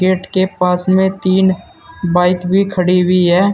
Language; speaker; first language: Hindi; native; Hindi